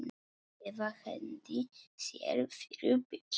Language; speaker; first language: Icelandic; non-native, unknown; Polish